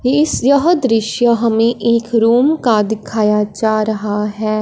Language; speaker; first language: Hindi; non-native, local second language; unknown